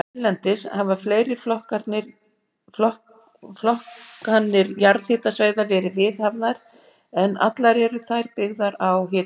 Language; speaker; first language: Icelandic; native; Icelandic